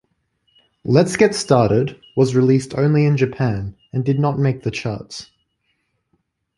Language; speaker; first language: English; native; English